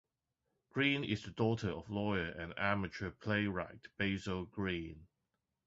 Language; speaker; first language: English; non-native, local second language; Cantonese